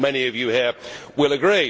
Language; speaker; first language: English; native; English